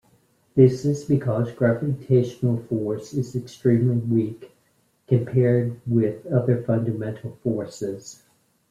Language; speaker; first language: English; native; English